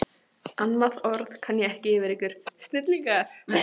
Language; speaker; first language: Icelandic; non-native, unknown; Polish